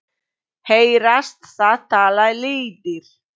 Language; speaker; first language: Icelandic; non-native, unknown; Polish